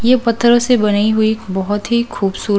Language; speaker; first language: Hindi; native; Hindi